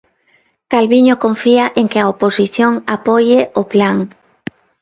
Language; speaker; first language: Galician; non-native, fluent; Spanish